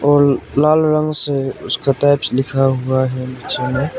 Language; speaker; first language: Hindi; non-native, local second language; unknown